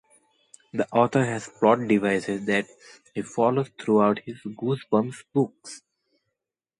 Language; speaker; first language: English; native; English